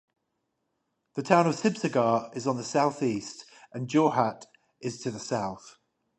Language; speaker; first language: English; native; English